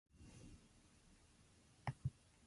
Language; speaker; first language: English; non-native, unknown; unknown